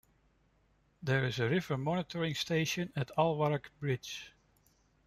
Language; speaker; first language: English; non-native, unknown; Dutch